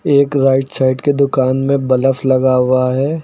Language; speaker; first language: Hindi; native; Hindi